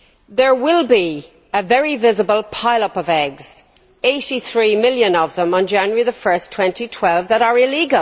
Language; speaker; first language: English; native; English